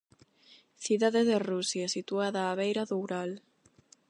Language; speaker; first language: Galician; non-native, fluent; Spanish